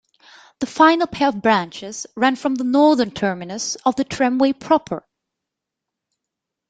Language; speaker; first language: English; non-native, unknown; German